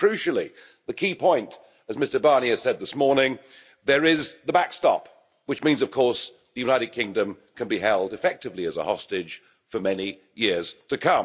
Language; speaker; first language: English; native; English